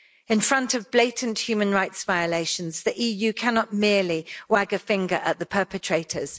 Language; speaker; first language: English; native; English